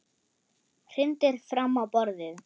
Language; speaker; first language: Icelandic; non-native, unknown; German